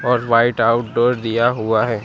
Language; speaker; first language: Hindi; non-native, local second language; Gujarati